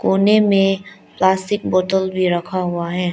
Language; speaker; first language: Hindi; non-native, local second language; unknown